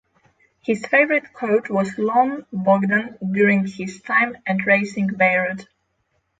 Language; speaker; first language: English; non-native, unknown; Polish